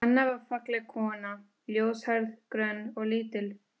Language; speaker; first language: Icelandic; non-native, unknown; Spanish